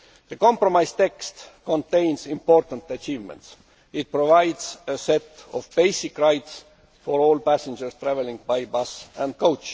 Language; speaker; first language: English; non-native, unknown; Estonian